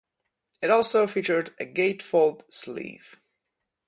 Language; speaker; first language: English; non-native, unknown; Polish